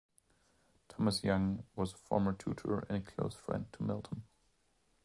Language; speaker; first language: English; non-native, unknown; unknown